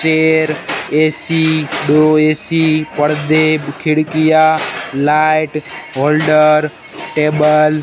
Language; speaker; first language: Hindi; non-native, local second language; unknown